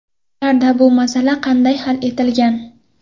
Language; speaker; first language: Uzbek; non-native, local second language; Kara-Kalpak